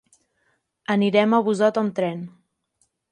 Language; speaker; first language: Catalan; native; Catalan